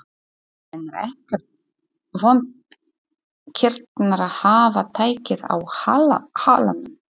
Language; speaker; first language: Icelandic; non-native, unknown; Polish